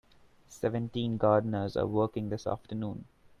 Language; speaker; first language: English; non-native, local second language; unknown